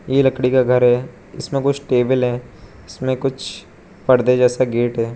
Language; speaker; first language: Hindi; non-native, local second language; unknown